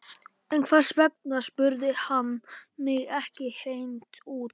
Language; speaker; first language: Icelandic; non-native, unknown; Polish